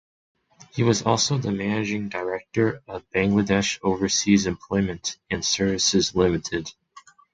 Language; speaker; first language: English; non-native, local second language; Chinese